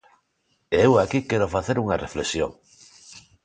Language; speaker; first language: Galician; non-native, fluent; Spanish